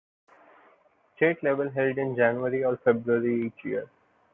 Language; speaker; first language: English; non-native, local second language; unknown